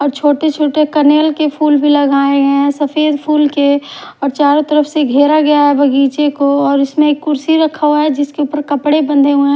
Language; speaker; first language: Hindi; non-native, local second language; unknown